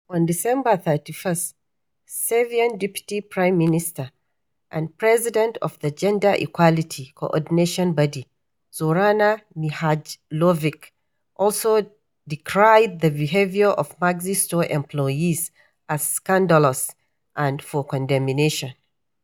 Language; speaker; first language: English; non-native, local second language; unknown